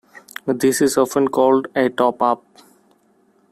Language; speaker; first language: English; non-native, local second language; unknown